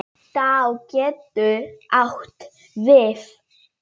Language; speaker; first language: Icelandic; non-native, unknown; Polish